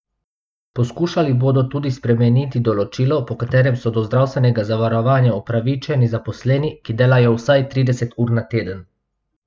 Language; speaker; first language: Slovenian; non-native, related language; Bosnian